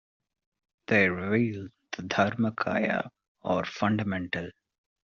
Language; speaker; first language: English; non-native, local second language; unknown